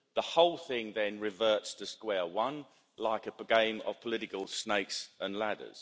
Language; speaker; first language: English; native; English